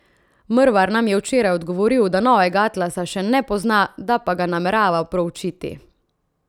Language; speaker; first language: Slovenian; native; Slovenian